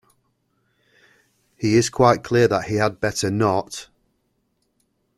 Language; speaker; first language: English; native; English